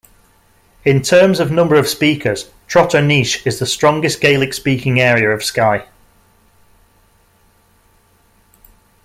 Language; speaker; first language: English; native; English